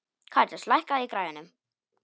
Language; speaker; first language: Icelandic; non-native, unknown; Polish